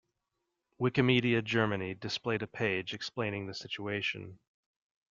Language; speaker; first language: English; native; English